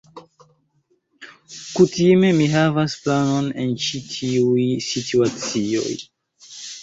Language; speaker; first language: Esperanto; non-native, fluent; Chinese